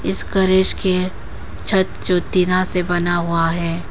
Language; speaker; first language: Hindi; non-native, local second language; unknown